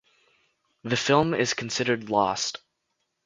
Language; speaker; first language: English; native; English